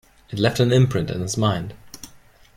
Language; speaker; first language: English; non-native, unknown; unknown